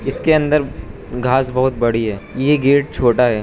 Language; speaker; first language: Hindi; non-native, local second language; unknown